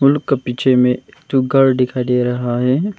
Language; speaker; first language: Hindi; non-native, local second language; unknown